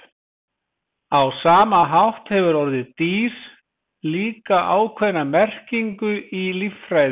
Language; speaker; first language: Icelandic; native; Icelandic